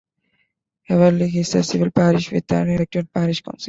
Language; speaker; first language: English; non-native, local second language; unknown